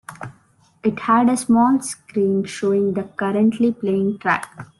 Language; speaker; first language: English; non-native, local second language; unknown